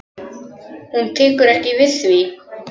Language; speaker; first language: Icelandic; native; Icelandic